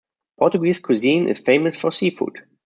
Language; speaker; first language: English; non-native, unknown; German